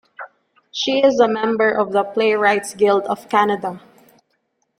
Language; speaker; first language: English; non-native, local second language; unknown